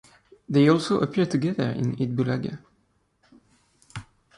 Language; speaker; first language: English; non-native, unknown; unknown